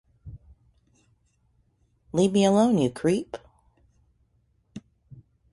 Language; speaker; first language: English; native; English